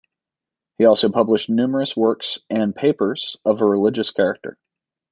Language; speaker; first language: English; native; English